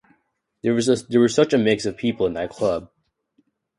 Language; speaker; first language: English; native; English